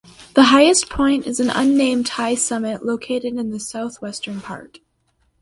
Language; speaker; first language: English; native; English